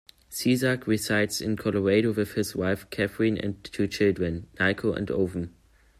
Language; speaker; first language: English; non-native, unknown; German